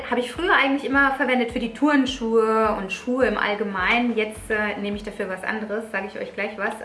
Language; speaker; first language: German; early bilingual, other home language; Italian